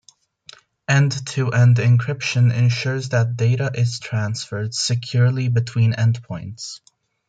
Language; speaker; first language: English; non-native, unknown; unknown